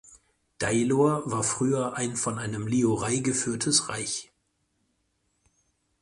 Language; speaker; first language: German; native; German